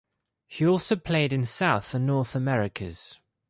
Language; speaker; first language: English; non-native, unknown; Greek